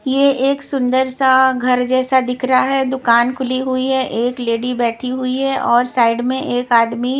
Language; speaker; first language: Hindi; non-native, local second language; Punjabi